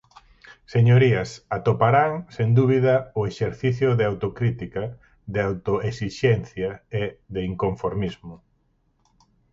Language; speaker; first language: Galician; native; Galician